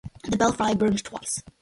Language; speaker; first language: English; early bilingual, other home language; Malayalam